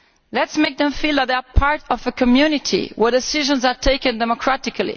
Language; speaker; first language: English; non-native, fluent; Italian